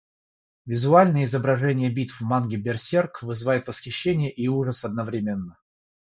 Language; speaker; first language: Russian; non-native, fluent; Georgian